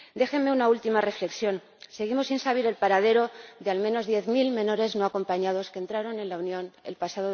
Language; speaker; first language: Spanish; native; Spanish